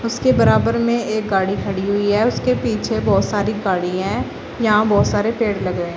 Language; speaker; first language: Hindi; native; Hindi